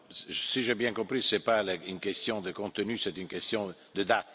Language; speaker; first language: French; non-native, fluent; Italian